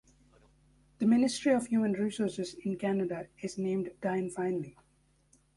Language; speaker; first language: English; native; English